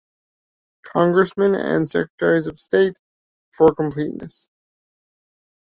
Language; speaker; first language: English; native; English